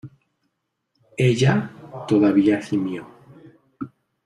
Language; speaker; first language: Spanish; native; Spanish